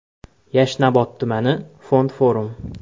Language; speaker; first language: Uzbek; native; Uzbek